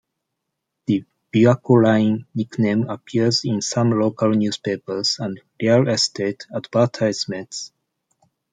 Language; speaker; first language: English; non-native, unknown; Japanese